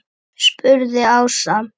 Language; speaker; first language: Icelandic; native; Icelandic